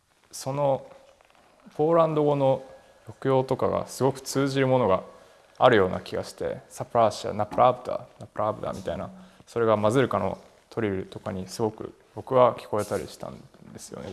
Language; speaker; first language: Japanese; native; Japanese